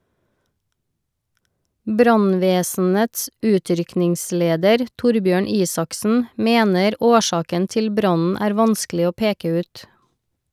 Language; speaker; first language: Norwegian; native; Norwegian